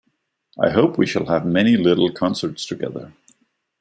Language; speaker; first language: English; non-native, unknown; Danish